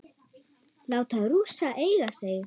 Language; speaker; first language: Icelandic; non-native, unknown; German